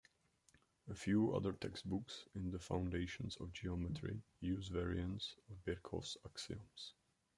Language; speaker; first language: English; non-native, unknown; Czech